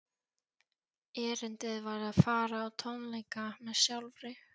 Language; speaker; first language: Icelandic; non-native, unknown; Polish